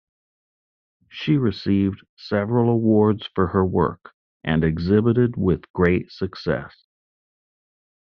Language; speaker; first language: English; native; English